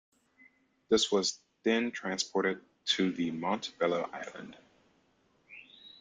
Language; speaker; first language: English; native; English